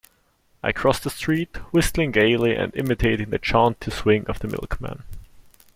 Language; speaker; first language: English; non-native, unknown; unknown